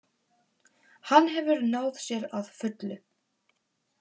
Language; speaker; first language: Icelandic; non-native, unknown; Polish